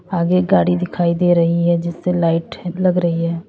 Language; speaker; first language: Hindi; native; Hindi